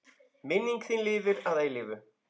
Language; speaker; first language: Icelandic; native; Icelandic